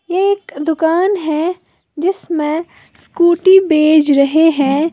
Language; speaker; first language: Hindi; native; Hindi